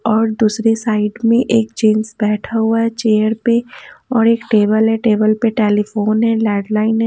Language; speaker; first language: Hindi; native; Hindi